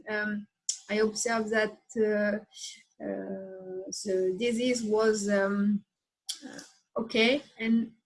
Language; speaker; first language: English; non-native, learner; French